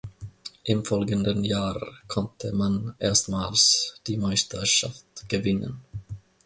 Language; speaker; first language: German; non-native, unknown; Finnish